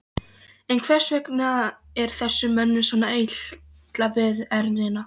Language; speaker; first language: Icelandic; non-native, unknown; Polish